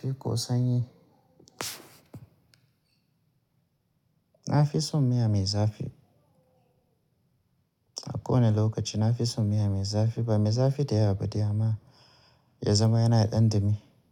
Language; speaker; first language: Hausa; native; Hausa